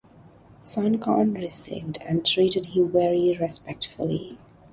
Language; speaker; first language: English; non-native, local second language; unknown